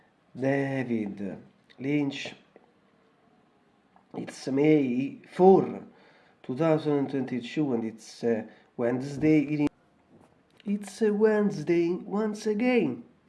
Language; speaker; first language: English; non-native, learner; Italian